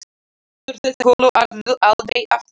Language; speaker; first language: Icelandic; non-native, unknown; Slovak